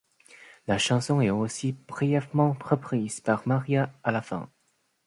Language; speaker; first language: French; non-native, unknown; Chinese